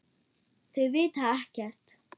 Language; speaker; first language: Icelandic; non-native, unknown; German